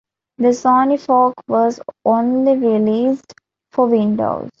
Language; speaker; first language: English; non-native, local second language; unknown